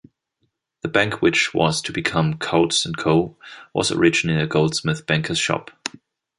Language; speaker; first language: English; non-native, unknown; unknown